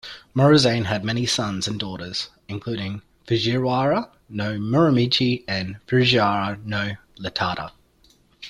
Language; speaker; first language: English; native; English